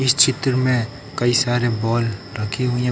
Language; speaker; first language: Hindi; native; Hindi